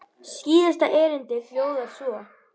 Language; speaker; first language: Icelandic; native; Icelandic